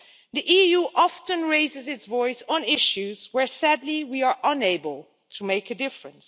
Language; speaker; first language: English; non-native, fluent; Dutch